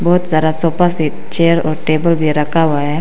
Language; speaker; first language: Hindi; non-native, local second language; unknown